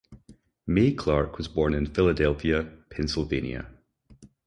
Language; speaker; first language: English; native; English